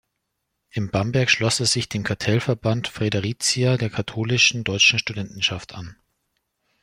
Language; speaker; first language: German; native; German